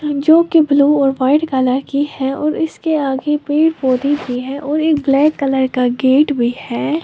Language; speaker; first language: Hindi; native; Hindi